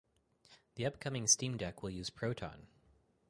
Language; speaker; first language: English; native; English